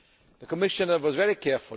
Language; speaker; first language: English; non-native, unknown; German